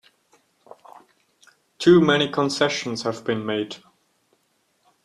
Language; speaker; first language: English; non-native, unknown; German